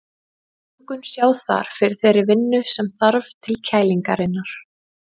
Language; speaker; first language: Icelandic; native; Icelandic